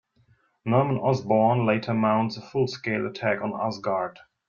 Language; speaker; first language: English; non-native, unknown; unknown